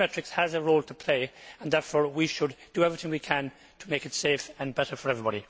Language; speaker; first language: English; native; English